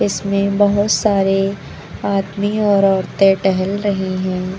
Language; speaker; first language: Hindi; native; Hindi